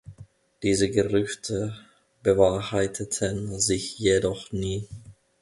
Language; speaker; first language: German; non-native, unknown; Finnish